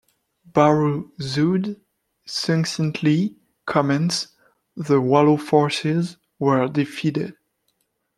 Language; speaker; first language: English; non-native, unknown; French